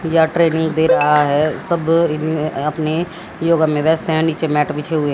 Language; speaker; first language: Hindi; native; Hindi